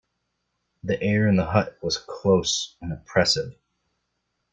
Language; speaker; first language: English; native; English